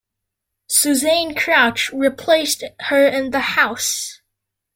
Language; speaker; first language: English; native; English